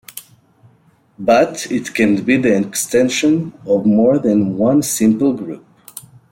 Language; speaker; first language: English; native; English